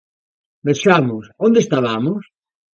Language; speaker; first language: Galician; native; Galician